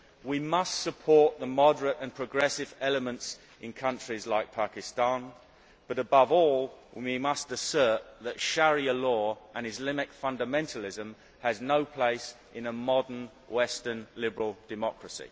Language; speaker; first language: English; native; English